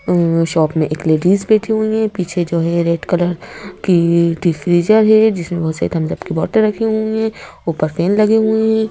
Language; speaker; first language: Hindi; native; Hindi